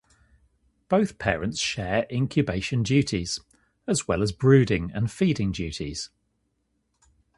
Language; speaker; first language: English; native; English